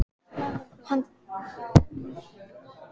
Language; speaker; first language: Icelandic; native; Icelandic